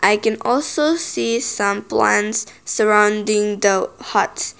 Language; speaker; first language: English; non-native, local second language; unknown